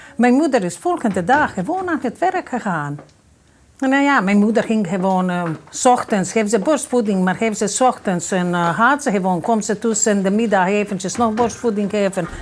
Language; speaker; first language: Dutch; non-native, fluent; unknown